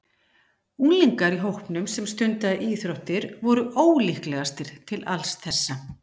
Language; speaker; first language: Icelandic; native; Icelandic